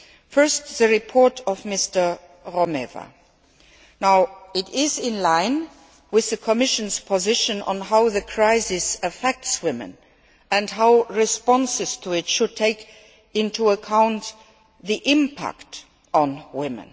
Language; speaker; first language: English; non-native, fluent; Luxembourgish